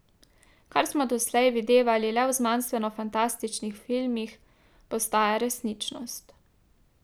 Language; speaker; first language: Slovenian; native; Slovenian